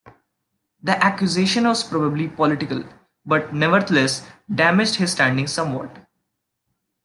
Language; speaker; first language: English; non-native, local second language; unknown